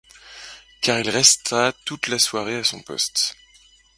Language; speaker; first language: French; native; French